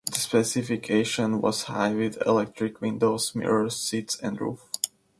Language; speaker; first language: English; native; English